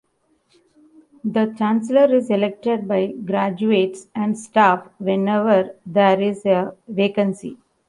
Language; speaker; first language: English; non-native, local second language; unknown